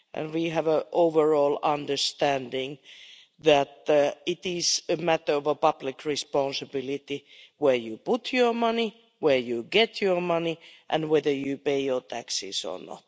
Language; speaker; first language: English; non-native, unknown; Finnish